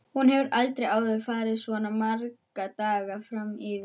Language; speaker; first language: Icelandic; non-native, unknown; German